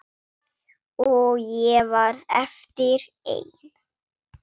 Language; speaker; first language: Icelandic; non-native, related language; Swedish